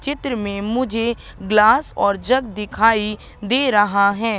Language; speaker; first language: Hindi; native; Hindi